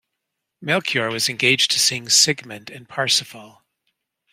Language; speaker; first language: English; native; English